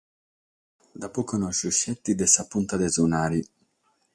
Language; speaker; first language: Sardinian; non-native, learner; Catalan